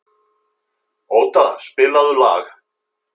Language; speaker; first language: Icelandic; native; Icelandic